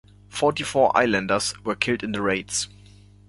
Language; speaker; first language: English; non-native, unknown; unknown